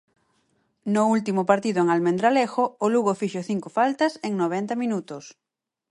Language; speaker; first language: Galician; native; Galician